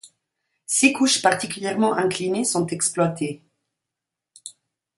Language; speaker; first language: French; non-native, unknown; Italian